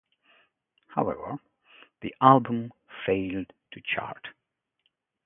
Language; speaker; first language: English; non-native, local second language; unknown